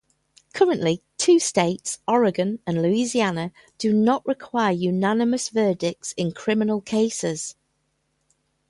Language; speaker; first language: English; native; English